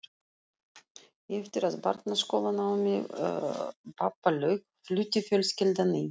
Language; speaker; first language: Icelandic; non-native, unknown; Russian